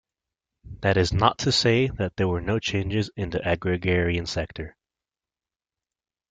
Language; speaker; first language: English; native; English